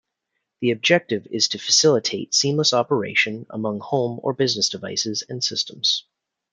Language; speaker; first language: English; native; English